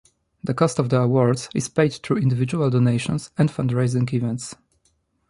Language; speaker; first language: English; non-native, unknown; Polish